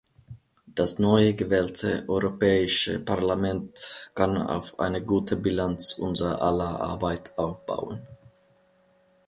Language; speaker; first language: German; non-native, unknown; Finnish